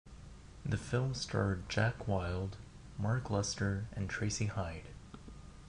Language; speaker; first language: English; non-native, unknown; Japanese